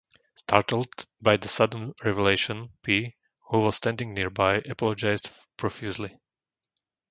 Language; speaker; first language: English; non-native, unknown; Slovak